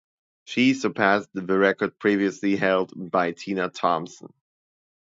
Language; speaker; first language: English; non-native, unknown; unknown